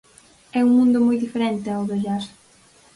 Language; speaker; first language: Galician; native; Galician